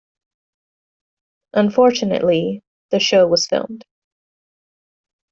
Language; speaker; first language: English; native; English